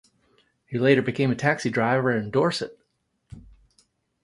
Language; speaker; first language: English; native; English